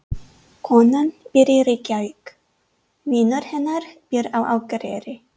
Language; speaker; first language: Icelandic; non-native, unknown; English